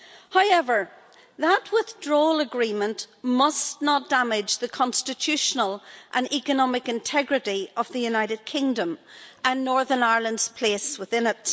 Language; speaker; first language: English; native; English